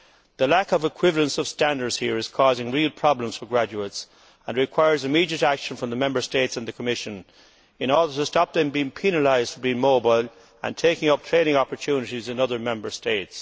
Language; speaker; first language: English; native; English